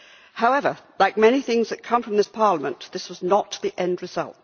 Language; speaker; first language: English; native; English